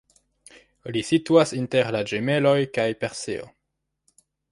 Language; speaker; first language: Esperanto; non-native, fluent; French